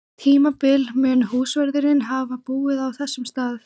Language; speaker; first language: Icelandic; native; Icelandic